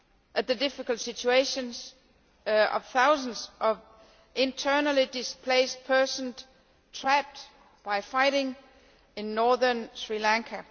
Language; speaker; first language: English; non-native, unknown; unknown